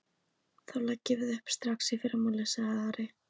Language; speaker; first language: Icelandic; native; Icelandic